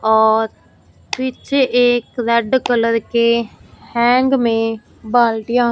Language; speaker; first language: Hindi; non-native, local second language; Punjabi